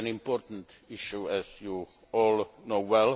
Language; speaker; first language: English; non-native, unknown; Czech